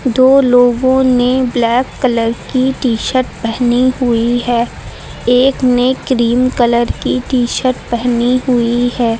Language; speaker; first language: Hindi; native; Hindi